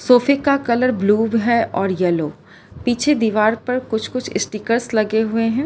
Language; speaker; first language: Hindi; non-native, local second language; Gujarati